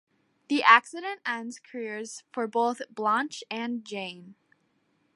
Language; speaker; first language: English; native; English